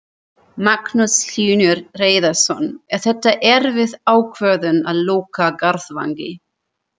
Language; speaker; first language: Icelandic; non-native, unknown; German